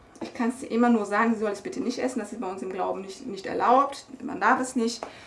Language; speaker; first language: German; early bilingual, other home language; Turkish